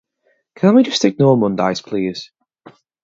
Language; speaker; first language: English; native; English